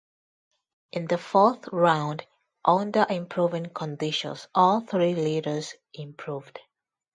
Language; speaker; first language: English; non-native, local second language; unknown